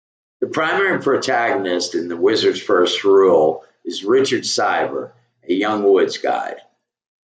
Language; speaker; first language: English; native; English